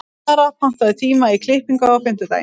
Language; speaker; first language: Icelandic; native; Icelandic